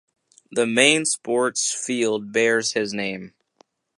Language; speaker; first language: English; native; English